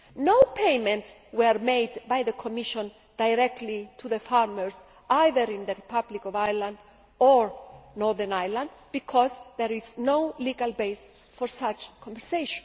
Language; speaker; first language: English; non-native, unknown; Greek